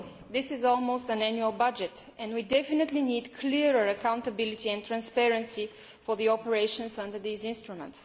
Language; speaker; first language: English; non-native, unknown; Bulgarian